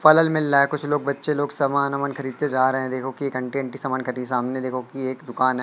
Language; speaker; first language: Hindi; native; Hindi